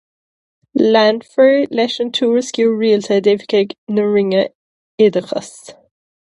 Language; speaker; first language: Irish; non-native, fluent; English